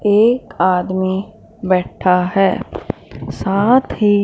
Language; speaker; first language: Hindi; non-native, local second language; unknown